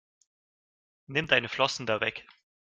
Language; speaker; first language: German; non-native, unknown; Russian